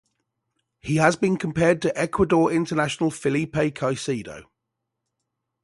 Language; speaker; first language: English; native; English